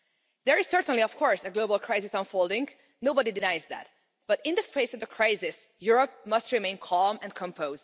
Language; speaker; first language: English; non-native, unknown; Hungarian